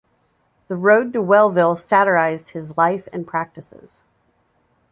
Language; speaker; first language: English; native; English